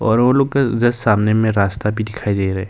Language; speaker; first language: Hindi; non-native, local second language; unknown